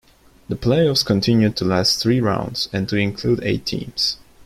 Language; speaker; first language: English; non-native, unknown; Turkish